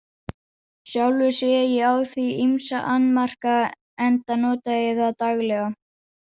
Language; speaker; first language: Icelandic; non-native, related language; Danish